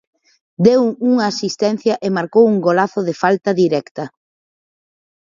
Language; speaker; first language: Galician; native; Galician